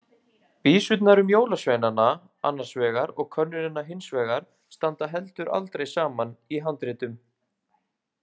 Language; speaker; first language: Icelandic; native; Icelandic